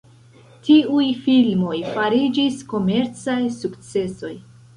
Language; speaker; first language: Esperanto; non-native, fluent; Central Kurdish